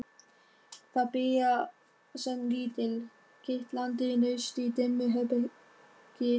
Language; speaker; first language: Icelandic; non-native, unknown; German